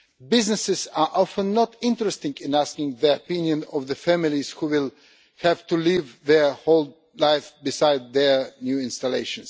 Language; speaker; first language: English; non-native, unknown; Russian